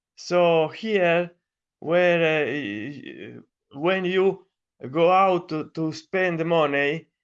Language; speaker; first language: English; non-native, learner; Italian